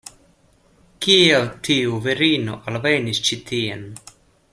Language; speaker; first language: Esperanto; non-native, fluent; Russian